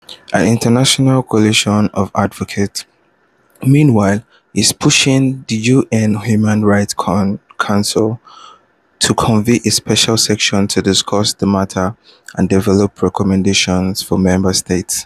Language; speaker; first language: English; non-native, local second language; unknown